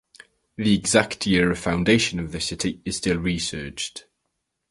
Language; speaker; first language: English; native; English